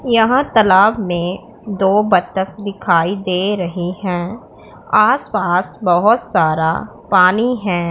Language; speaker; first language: Hindi; non-native, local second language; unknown